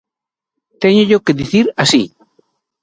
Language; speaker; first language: Galician; native; Galician